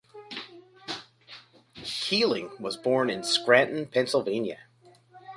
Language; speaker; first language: English; native; English